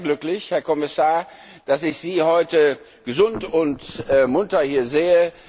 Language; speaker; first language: German; non-native, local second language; Luxembourgish